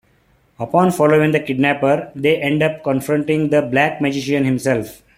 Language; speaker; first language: English; non-native, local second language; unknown